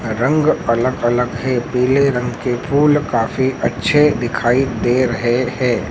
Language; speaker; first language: Hindi; native; Hindi